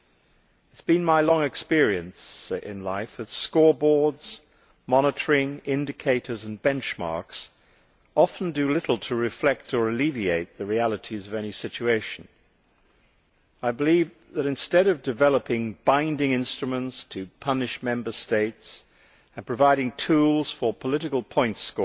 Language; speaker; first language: English; native; English